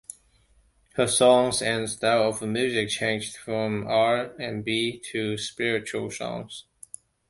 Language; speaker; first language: English; non-native, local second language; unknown